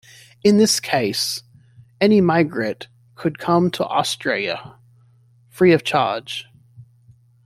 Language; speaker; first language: English; native; English